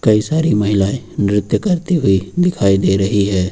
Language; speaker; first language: Hindi; native; Hindi